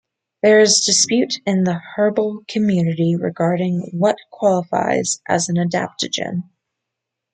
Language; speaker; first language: English; native; English